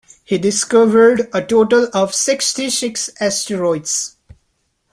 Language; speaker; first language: English; non-native, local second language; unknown